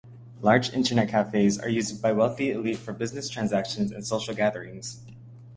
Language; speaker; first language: English; native; English